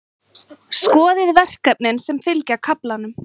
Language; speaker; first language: Icelandic; native; Icelandic